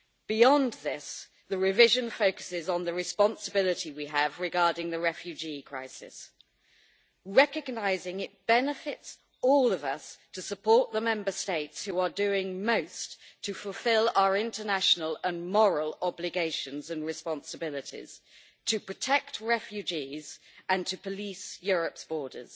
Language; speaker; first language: English; native; English